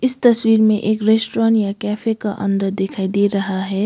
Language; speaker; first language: Hindi; non-native, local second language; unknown